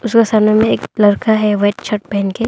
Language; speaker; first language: Hindi; non-native, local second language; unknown